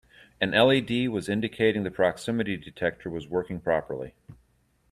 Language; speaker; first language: English; native; English